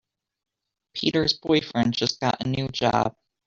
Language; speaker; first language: English; native; English